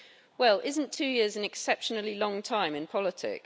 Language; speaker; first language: English; native; English